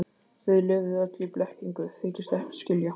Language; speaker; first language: Icelandic; native; Icelandic